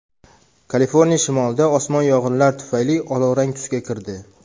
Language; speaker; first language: Uzbek; native; Uzbek